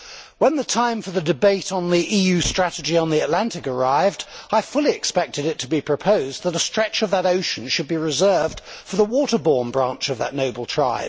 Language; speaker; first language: English; native; English